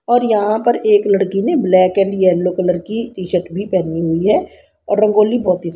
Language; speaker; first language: Hindi; native; Hindi